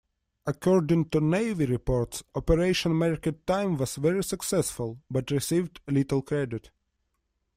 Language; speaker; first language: English; non-native, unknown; Russian